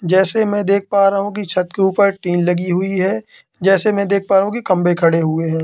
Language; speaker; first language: Hindi; native; Hindi